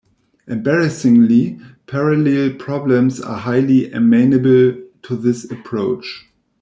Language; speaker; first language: English; non-native, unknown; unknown